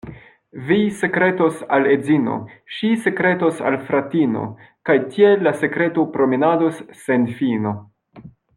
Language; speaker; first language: Esperanto; non-native, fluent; French